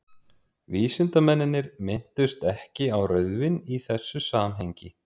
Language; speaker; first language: Icelandic; native; Icelandic